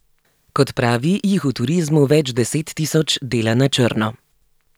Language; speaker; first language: Slovenian; native; Slovenian